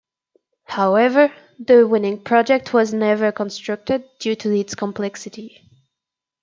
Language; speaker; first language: English; native; English